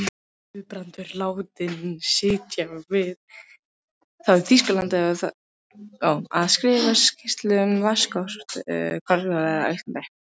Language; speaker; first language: Icelandic; native; Icelandic